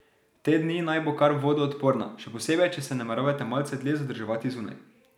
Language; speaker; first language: Slovenian; native; Slovenian